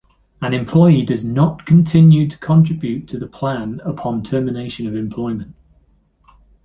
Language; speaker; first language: English; native; English